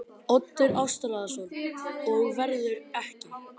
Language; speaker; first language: Icelandic; native; Icelandic